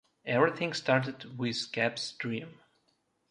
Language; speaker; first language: English; non-native, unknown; Russian